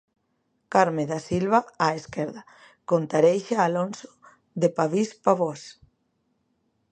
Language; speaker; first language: Galician; native; Galician